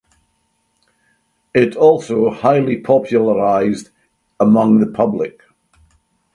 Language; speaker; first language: English; native; English